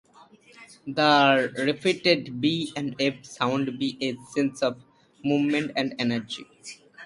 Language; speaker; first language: English; native; English